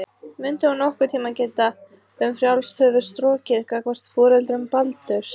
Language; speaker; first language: Icelandic; native; Icelandic